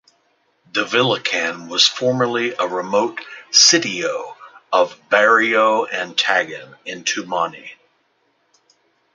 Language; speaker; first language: English; native; English